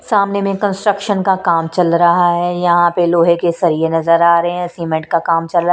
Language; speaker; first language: Hindi; non-native, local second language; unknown